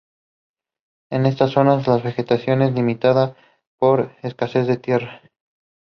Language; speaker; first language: English; non-native, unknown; Spanish